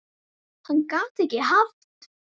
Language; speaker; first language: Icelandic; native; Icelandic